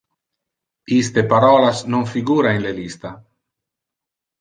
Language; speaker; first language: Interlingua; non-native, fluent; Italian